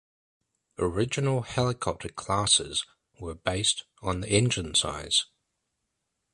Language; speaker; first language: English; native; English